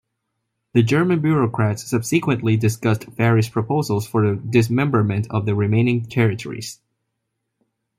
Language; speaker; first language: English; non-native, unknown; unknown